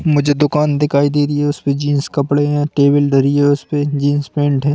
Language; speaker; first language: Hindi; native; Hindi